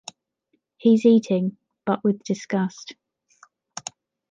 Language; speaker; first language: English; native; English